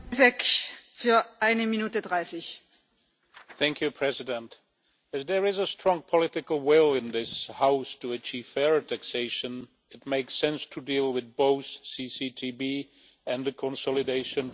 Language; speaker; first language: English; non-native, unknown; Czech